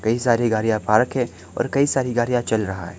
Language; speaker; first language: Hindi; non-native, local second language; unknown